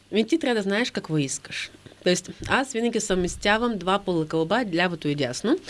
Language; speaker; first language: Bulgarian; non-native, fluent; Russian